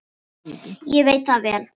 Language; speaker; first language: Icelandic; non-native, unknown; Filipino